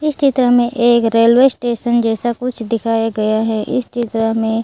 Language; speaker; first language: Hindi; non-native, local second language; Gujarati